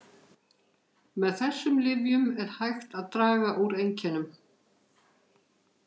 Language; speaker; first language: Icelandic; native; Icelandic